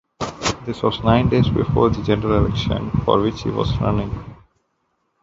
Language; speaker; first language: English; non-native, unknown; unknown